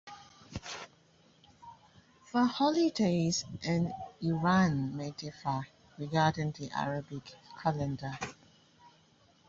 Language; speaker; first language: English; native; English